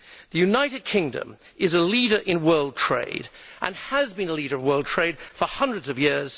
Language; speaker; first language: English; native; English